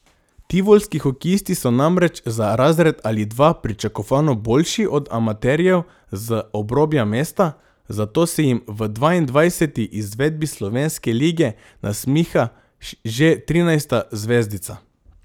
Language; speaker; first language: Slovenian; non-native, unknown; Macedonian